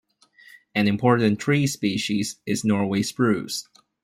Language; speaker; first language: English; non-native, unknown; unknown